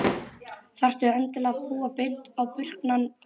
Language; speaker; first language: Icelandic; native; Icelandic